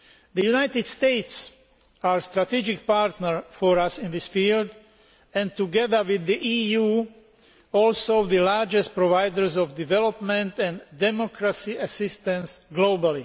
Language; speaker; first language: English; non-native, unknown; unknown